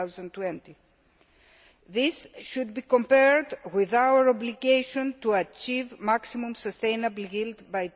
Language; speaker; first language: English; non-native, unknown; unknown